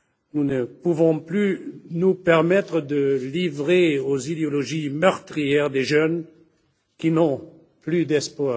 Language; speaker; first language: French; non-native, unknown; German